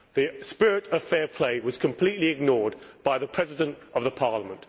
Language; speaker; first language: English; native; English